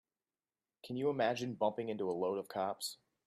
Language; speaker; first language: English; native; English